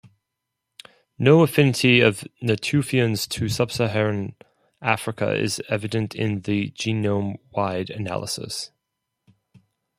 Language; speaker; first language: English; non-native, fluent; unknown